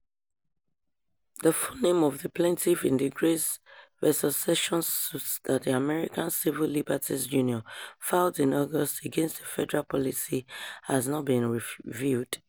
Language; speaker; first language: English; non-native, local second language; Yoruba